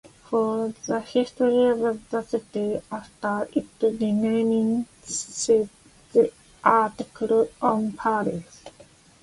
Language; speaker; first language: English; non-native, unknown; Japanese